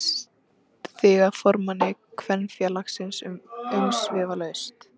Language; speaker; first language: Icelandic; native; Icelandic